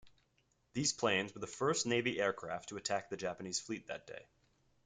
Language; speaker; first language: English; native; English